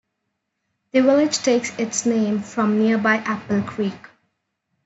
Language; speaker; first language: English; non-native, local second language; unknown